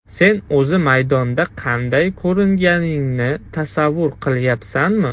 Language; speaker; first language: Uzbek; non-native, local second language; Russian